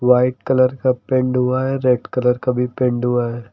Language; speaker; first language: Hindi; native; Hindi